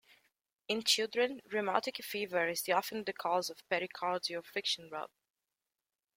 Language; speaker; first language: English; native; English